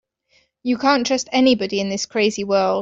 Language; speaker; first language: English; native; English